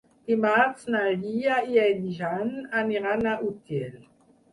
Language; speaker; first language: Catalan; non-native, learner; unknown